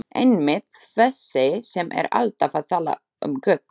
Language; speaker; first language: Icelandic; non-native, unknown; Slovak